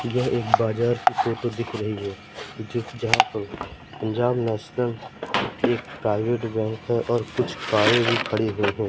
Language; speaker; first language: Hindi; native; Hindi